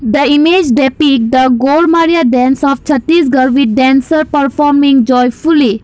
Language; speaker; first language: English; non-native, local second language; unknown